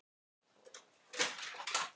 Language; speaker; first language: Icelandic; non-native, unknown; Thai